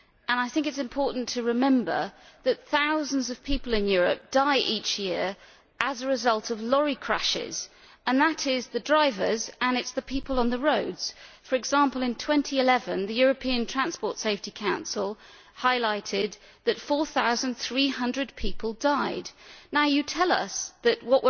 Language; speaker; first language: English; native; English